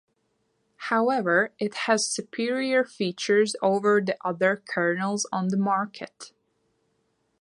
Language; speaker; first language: English; non-native, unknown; Latvian